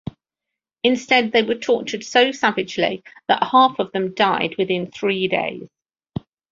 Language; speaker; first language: English; native; English